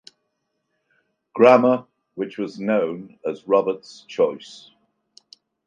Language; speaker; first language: English; native; English